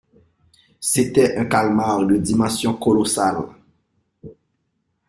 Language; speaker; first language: French; non-native, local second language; Haitian Creole